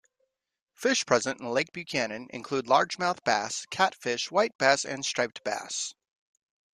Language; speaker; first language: English; native; English